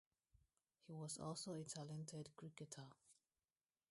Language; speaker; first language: English; non-native, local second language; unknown